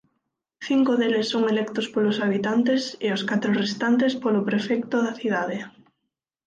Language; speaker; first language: Galician; non-native, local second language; Spanish